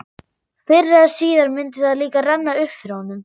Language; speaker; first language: Icelandic; non-native, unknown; German